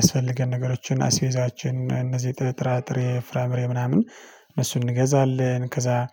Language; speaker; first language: Amharic; non-native, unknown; Tigrinya